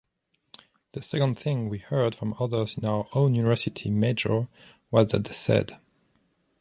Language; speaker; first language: English; non-native, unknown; French